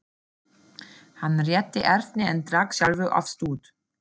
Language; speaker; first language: Icelandic; non-native, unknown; German